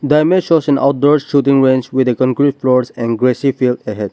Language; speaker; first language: English; non-native, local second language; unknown